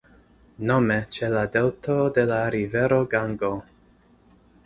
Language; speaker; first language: Esperanto; non-native, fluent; English